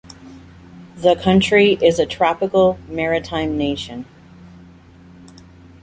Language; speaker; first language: English; native; English